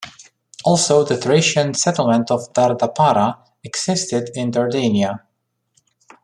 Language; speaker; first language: English; non-native, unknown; Romanian